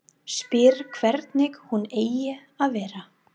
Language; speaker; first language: Icelandic; non-native, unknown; English